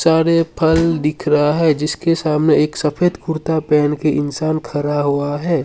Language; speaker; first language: Hindi; non-native, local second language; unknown